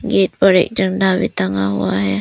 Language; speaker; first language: Hindi; early bilingual, other home language; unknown